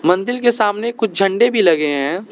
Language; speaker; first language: Hindi; non-native, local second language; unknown